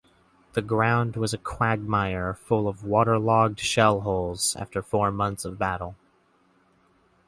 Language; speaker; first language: English; native; English